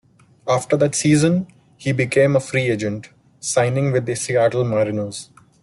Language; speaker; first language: English; non-native, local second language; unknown